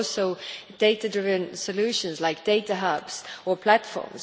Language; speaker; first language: English; non-native, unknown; Estonian